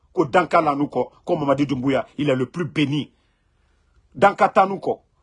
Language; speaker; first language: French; non-native, local second language; Mandingo